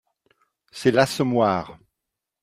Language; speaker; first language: French; non-native, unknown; Dutch